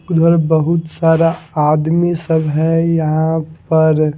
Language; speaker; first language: Hindi; non-native, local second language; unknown